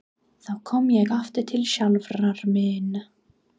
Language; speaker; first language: Icelandic; non-native, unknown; English